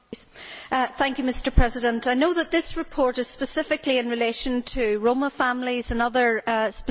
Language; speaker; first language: English; native; English